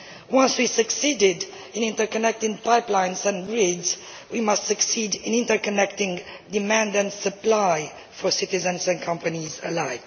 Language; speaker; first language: English; non-native, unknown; Romanian